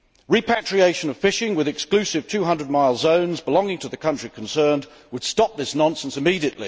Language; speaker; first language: English; native; English